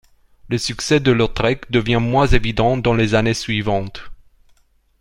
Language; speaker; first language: French; non-native, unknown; Romanian